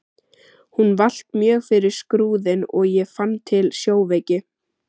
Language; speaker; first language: Icelandic; native; Icelandic